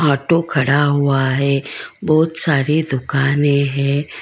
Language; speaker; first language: Hindi; non-native, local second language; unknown